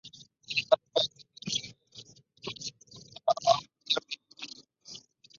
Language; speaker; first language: English; non-native, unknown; Spanish